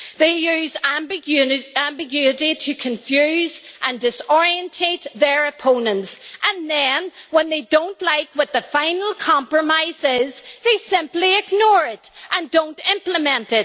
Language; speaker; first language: English; native; English